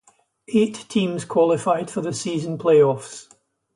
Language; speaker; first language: English; native; English